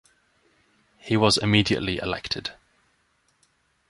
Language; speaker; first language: English; native; English